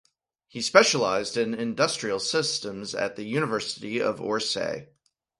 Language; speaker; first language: English; native; English